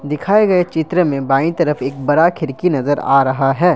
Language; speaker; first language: Hindi; non-native, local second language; Assamese